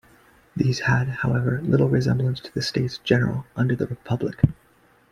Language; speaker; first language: English; native; English